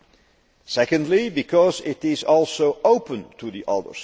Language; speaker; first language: English; non-native, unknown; Dutch